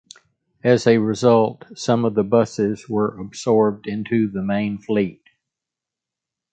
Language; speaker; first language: English; native; English